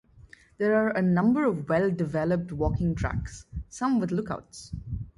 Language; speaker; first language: English; non-native, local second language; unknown